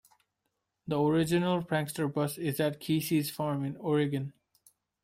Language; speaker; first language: English; non-native, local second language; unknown